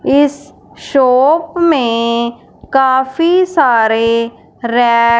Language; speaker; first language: Hindi; non-native, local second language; Punjabi